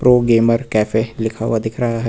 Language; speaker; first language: Hindi; native; Hindi